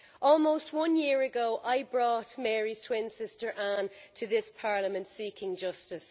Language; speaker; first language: English; native; English